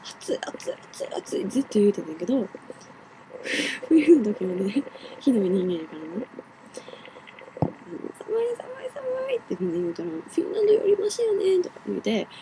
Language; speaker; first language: Japanese; non-native, fluent; Finnish